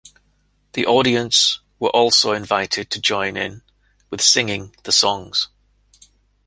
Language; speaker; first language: English; native; English